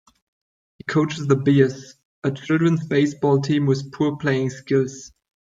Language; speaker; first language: English; non-native, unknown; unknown